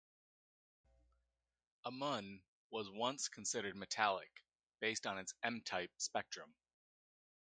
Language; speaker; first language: English; native; English